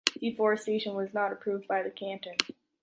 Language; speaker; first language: English; native; English